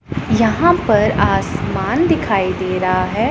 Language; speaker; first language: Hindi; non-native, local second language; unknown